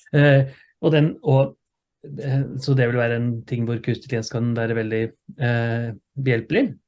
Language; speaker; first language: Norwegian; native; Norwegian